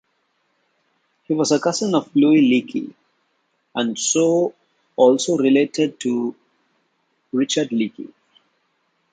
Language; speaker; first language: English; non-native, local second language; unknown